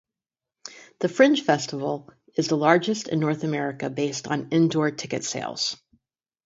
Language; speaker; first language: English; native; English